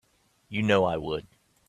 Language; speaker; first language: English; native; English